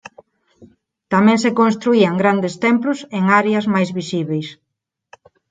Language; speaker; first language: Galician; non-native, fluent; Spanish